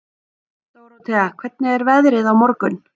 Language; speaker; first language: Icelandic; native; Icelandic